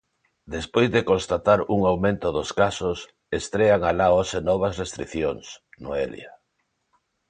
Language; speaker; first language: Galician; non-native, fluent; Spanish